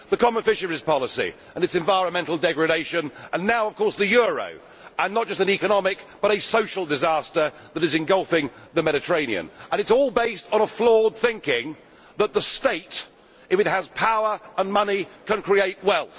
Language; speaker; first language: English; native; English